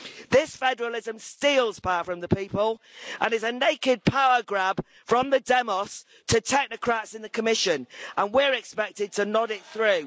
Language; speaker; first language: English; native; English